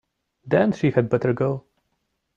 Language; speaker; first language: English; non-native, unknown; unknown